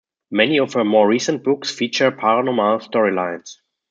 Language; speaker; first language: English; non-native, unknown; German